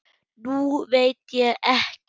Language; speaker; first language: Icelandic; non-native, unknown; German